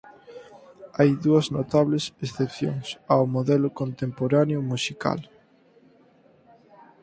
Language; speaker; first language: Galician; native; Galician